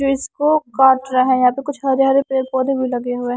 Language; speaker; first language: Hindi; non-native, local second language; Punjabi